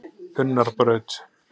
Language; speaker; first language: Icelandic; native; Icelandic